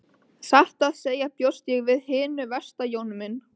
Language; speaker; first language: Icelandic; native; Icelandic